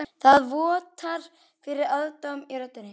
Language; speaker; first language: Icelandic; native; Icelandic